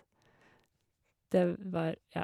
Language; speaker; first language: Norwegian; native; Norwegian